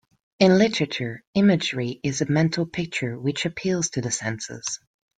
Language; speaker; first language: English; non-native, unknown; Spanish